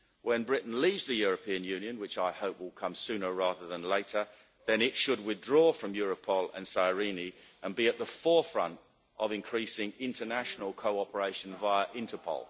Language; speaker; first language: English; native; English